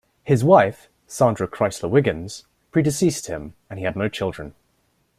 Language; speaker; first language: English; native; English